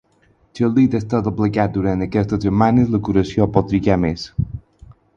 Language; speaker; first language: Catalan; non-native, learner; Spanish